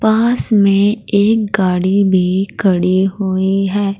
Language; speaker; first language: Hindi; native; Hindi